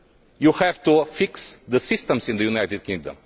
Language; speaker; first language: English; non-native, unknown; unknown